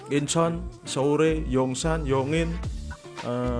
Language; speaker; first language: Korean; non-native, learner; Indonesian